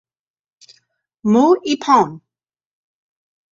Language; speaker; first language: English; native; English